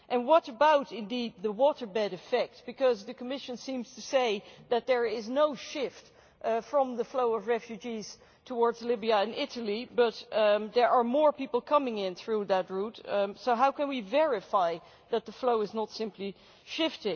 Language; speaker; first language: English; non-native, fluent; Dutch